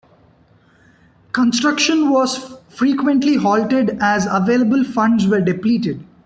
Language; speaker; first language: English; non-native, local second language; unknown